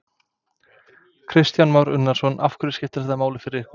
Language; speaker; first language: Icelandic; non-native, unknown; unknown